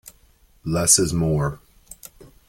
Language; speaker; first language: English; native; English